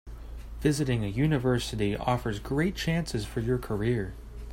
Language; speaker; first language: English; native; English